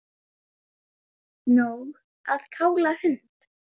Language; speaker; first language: Icelandic; native; Icelandic